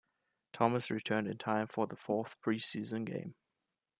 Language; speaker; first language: English; non-native, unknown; German